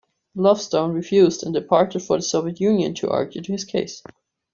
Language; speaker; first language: English; non-native, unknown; German